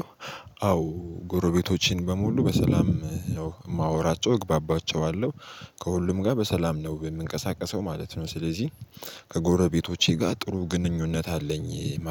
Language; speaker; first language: Amharic; native; Amharic